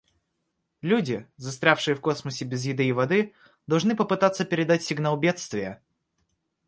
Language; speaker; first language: Russian; native; Russian